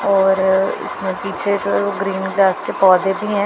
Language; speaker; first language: Hindi; non-native, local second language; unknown